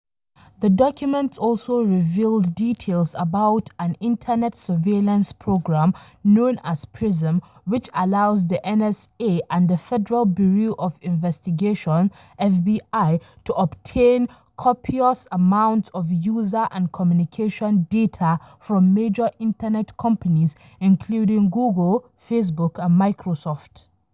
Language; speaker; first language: English; non-native, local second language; Hausa